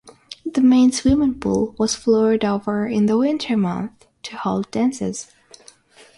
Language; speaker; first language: English; non-native, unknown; Russian